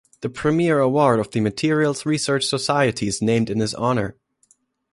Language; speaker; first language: English; non-native, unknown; German